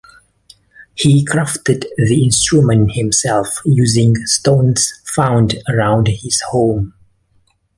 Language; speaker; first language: English; non-native, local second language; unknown